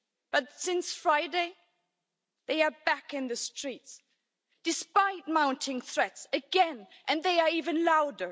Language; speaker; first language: English; non-native, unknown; German